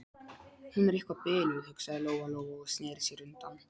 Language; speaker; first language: Icelandic; non-native, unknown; Polish